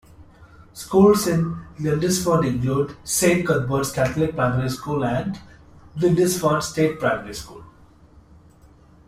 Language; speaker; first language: English; non-native, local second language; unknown